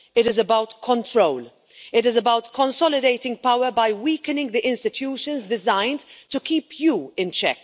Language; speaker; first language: English; non-native, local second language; Maltese